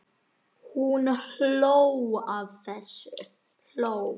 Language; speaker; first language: Icelandic; native; Icelandic